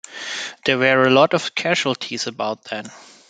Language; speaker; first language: English; non-native, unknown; German